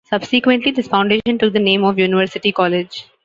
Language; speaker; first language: English; non-native, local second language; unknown